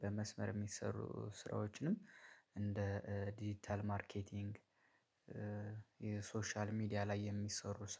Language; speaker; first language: Amharic; native; Amharic